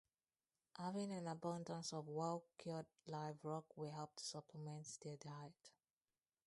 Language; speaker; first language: English; non-native, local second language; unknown